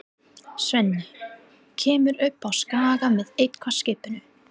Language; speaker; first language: Icelandic; non-native, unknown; English